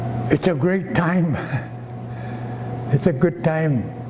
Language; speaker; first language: English; early bilingual, other home language; Spanish